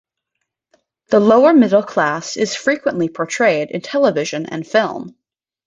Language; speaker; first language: English; native; English